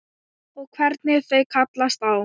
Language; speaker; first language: Icelandic; non-native, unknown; Thai